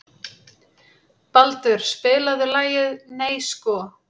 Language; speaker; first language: Icelandic; native; Icelandic